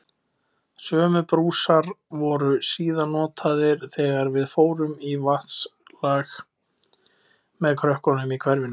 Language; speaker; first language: Icelandic; native; Icelandic